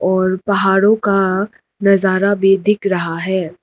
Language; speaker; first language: Hindi; non-native, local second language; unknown